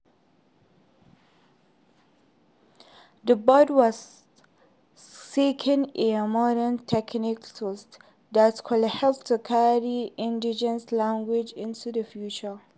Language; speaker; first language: English; non-native, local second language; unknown